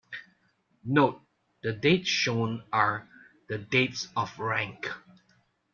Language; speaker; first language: English; non-native, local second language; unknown